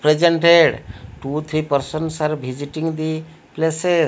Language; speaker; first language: English; non-native, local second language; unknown